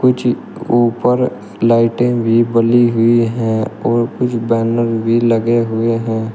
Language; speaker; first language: Hindi; native; Hindi